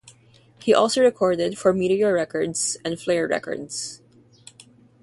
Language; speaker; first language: English; non-native, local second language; Filipino